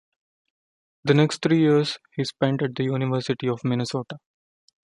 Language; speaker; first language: English; non-native, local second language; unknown